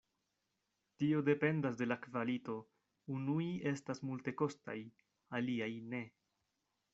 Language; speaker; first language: Esperanto; non-native, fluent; Spanish